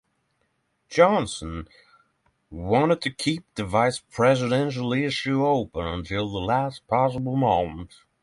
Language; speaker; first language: English; non-native, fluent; Norwegian